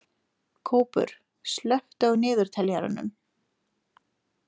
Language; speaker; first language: Icelandic; non-native, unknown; Lithuanian